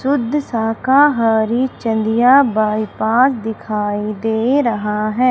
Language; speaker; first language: Hindi; native; Hindi